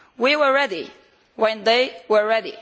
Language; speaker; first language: English; non-native, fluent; Italian